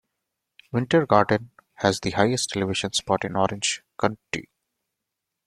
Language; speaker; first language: English; non-native, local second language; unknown